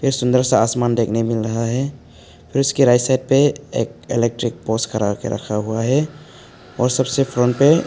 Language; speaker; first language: Hindi; non-native, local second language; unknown